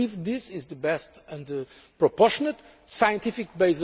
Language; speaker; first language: English; non-native, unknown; Portuguese